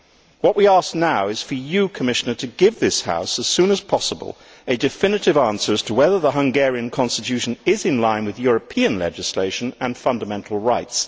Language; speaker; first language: English; native; English